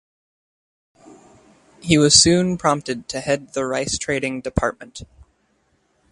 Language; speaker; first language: English; native; English